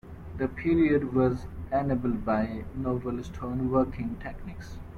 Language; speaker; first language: English; non-native, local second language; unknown